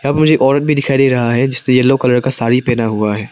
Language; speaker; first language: Hindi; non-native, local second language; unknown